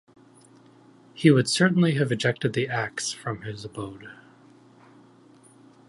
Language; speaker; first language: English; native; English